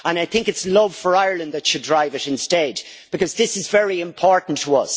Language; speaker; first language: English; native; English